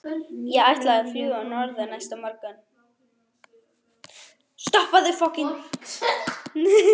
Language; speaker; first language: Icelandic; non-native, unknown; German